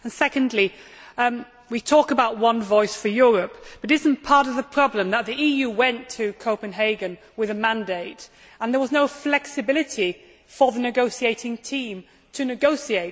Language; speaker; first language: English; native; English